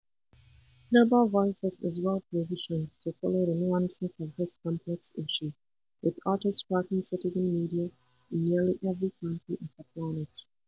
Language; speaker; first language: English; non-native, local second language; Hausa